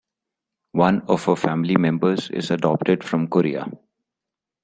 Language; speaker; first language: English; non-native, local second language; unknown